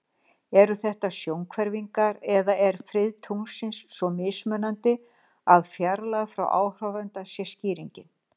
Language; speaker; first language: Icelandic; native; Icelandic